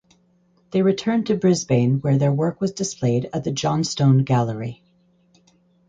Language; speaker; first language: English; native; English